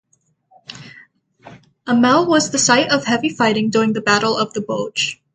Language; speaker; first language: English; native; English